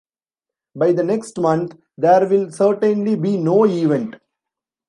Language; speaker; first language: English; non-native, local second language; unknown